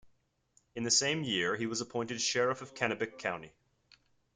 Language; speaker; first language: English; native; English